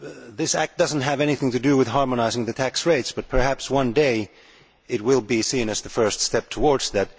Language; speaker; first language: English; non-native, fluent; Finnish